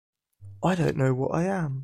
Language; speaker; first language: English; native; English